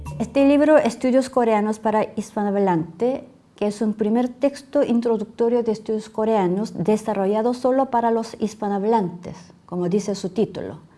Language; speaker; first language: Spanish; non-native, fluent; Korean